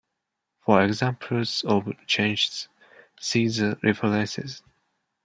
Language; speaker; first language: English; non-native, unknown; Japanese